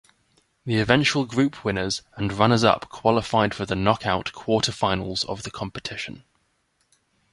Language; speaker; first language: English; native; English